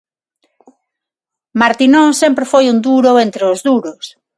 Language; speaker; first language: Galician; non-native, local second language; Spanish